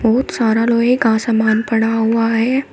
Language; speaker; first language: Hindi; native; Hindi